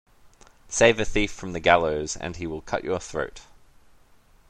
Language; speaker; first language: English; native; English